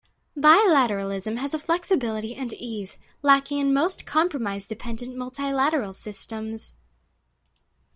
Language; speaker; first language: English; native; English